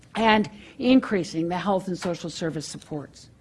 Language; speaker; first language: English; native; English